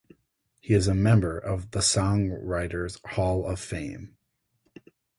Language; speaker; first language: English; native; English